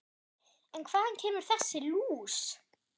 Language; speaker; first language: Icelandic; non-native, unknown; German